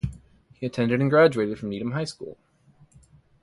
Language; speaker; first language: English; native; English